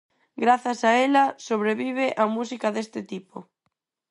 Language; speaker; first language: Galician; non-native, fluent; Spanish